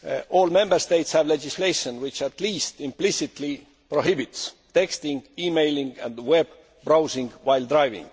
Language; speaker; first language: English; non-native, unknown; Estonian